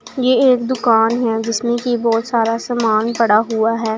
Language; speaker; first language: Hindi; non-native, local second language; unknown